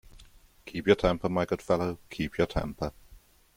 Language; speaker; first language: English; non-native, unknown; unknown